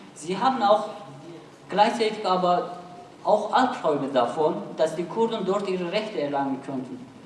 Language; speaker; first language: German; non-native, fluent; Turkish